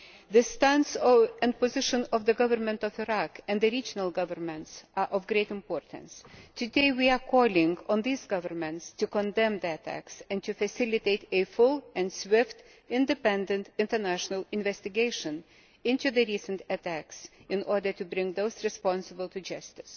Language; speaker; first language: English; non-native, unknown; Lithuanian